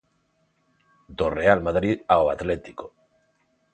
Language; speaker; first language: Galician; non-native, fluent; Spanish